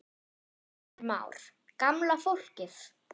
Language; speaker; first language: Icelandic; non-native, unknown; German